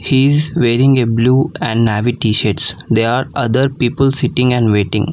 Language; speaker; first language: English; non-native, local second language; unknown